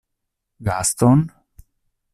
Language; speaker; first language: Esperanto; non-native, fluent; Italian